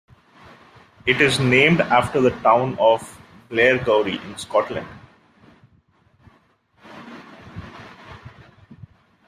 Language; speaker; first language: English; non-native, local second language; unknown